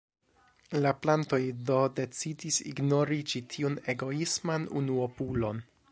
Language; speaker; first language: Esperanto; non-native, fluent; English